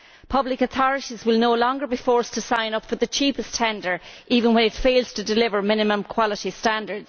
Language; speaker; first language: English; native; English